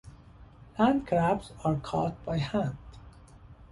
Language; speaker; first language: English; non-native, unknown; Persian